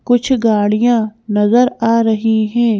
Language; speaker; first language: Hindi; native; Hindi